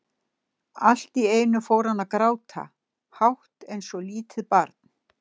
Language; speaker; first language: Icelandic; native; Icelandic